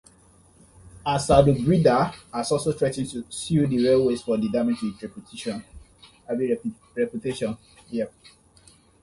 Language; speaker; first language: English; non-native, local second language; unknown